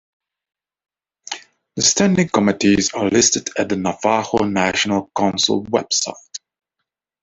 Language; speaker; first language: English; non-native, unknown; Dutch